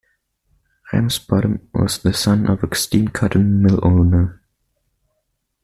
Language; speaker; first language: English; non-native, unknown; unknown